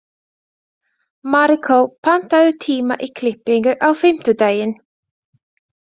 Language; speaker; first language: Icelandic; non-native, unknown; Latvian